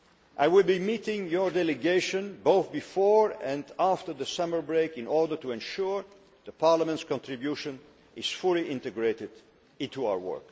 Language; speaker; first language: English; non-native, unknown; Dutch